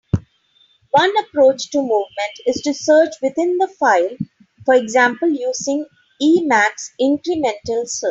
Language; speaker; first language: English; non-native, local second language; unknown